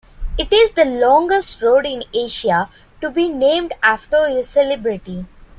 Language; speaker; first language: English; non-native, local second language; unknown